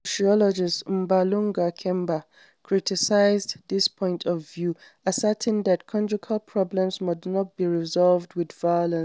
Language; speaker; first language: English; non-native, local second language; Hausa